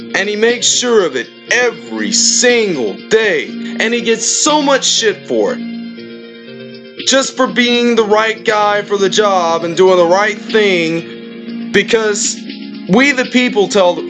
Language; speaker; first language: English; native; English